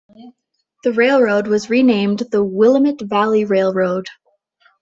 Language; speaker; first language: English; native; English